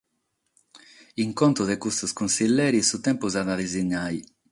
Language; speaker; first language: Sardinian; non-native, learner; Catalan